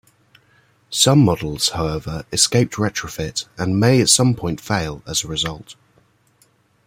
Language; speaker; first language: English; native; English